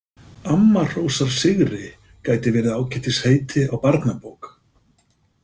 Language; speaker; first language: Icelandic; native; Icelandic